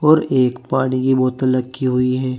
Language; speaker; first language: Hindi; native; Hindi